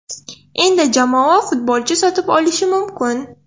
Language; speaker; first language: Uzbek; non-native, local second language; Russian